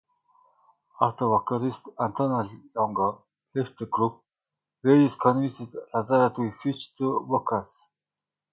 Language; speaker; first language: English; non-native, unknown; Mongolian